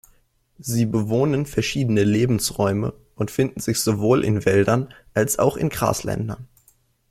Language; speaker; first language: German; native; German